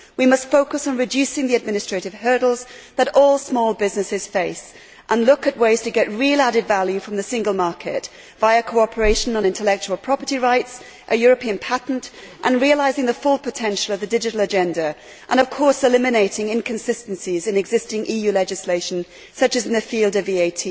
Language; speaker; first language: English; native; English